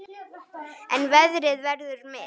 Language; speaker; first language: Icelandic; native; Icelandic